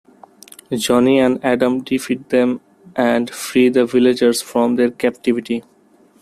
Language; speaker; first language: English; non-native, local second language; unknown